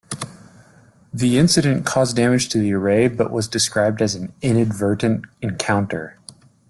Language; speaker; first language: English; native; English